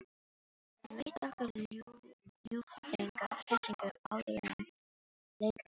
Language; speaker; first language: Icelandic; non-native, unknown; Filipino